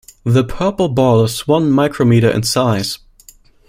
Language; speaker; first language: English; non-native, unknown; German